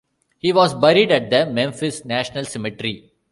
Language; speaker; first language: English; non-native, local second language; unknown